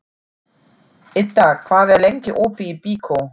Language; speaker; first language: Icelandic; non-native, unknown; German